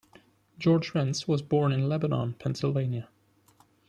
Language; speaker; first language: English; non-native, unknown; German